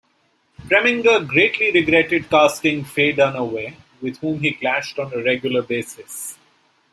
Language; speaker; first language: English; non-native, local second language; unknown